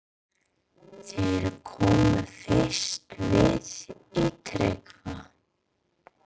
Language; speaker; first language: Icelandic; non-native, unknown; English